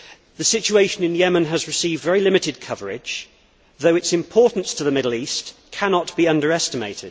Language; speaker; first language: English; native; English